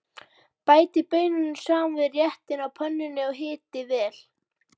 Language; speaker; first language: Icelandic; native; Icelandic